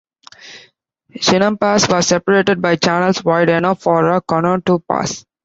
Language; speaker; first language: English; non-native, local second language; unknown